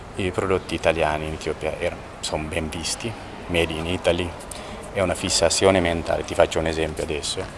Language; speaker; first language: Italian; non-native, fluent; Amharic